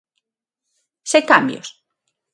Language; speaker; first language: Galician; non-native, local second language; Spanish